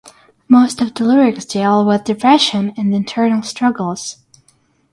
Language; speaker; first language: English; non-native, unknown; Russian